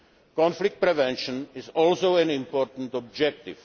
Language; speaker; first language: English; non-native, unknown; Czech